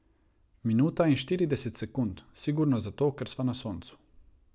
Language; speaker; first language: Slovenian; non-native, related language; Croatian